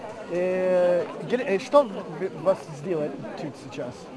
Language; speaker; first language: Russian; non-native, learner; English